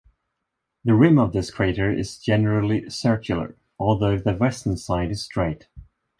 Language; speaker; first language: English; non-native, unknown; Swedish